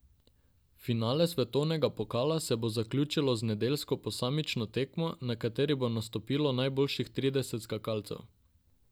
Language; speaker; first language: Slovenian; non-native, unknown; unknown